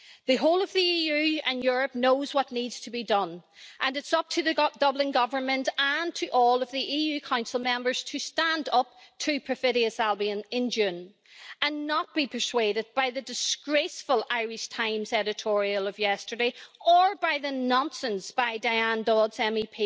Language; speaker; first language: English; native; English